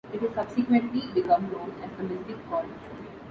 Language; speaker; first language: English; non-native, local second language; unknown